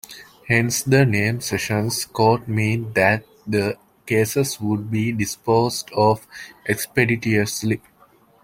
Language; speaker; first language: English; native; English